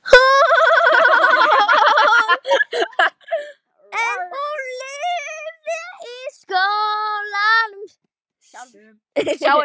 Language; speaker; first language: Icelandic; non-native, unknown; Lithuanian